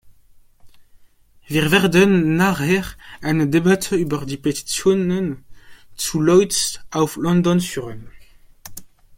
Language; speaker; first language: German; non-native, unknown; French